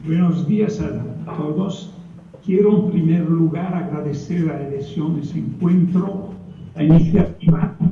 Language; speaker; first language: Spanish; non-native, related language; Italian